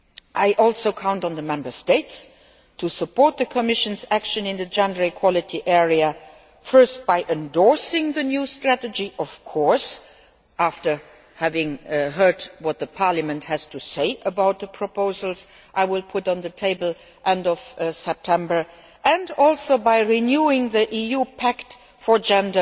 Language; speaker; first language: English; non-native, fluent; Luxembourgish